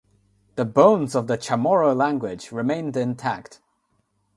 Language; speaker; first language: English; non-native, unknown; Nepali